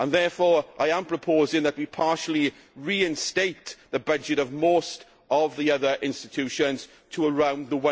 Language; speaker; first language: English; native; English